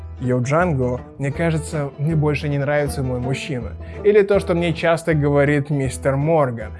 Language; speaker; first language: Russian; native; Russian